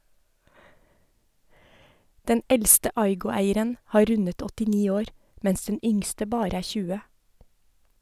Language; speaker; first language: Norwegian; native; Norwegian